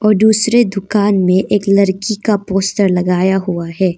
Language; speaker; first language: Hindi; non-native, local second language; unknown